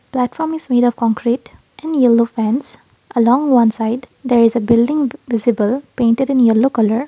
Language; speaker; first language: English; non-native, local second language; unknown